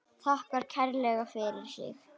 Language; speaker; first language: Icelandic; native; Icelandic